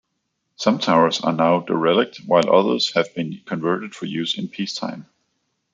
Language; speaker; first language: English; non-native, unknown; Danish